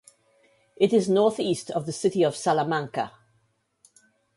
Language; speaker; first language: English; native; English